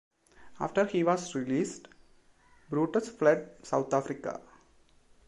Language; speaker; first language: English; non-native, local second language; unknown